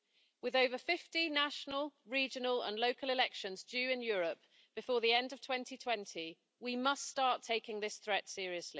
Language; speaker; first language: English; native; English